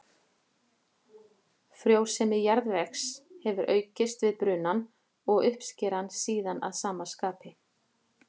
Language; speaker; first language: Icelandic; native; Icelandic